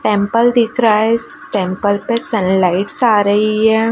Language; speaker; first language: Hindi; native; Hindi